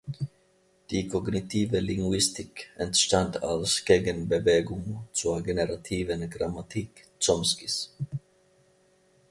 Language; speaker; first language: German; non-native, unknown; Finnish